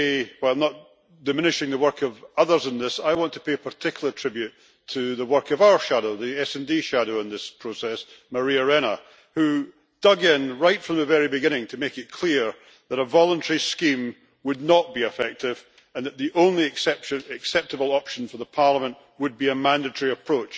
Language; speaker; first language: English; native; English